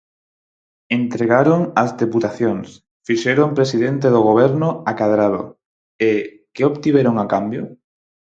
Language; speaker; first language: Galician; non-native, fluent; Spanish